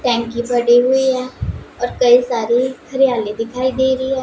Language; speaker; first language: Hindi; non-native, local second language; Punjabi